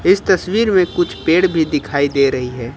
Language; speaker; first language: Hindi; native; Hindi